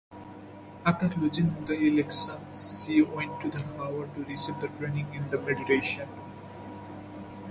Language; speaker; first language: English; non-native, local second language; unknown